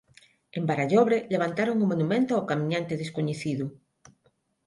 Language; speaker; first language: Galician; non-native, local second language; Spanish